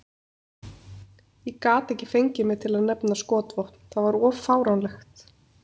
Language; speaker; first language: Icelandic; native; Icelandic